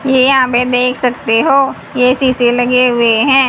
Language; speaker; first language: Hindi; native; Hindi